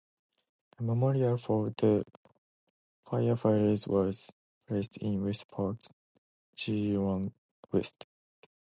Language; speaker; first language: English; non-native, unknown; Japanese